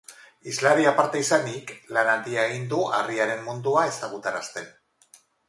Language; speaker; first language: Basque; non-native, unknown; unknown